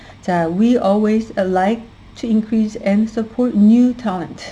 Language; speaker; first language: English; non-native, fluent; Korean